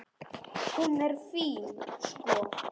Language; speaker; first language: Icelandic; non-native, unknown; Polish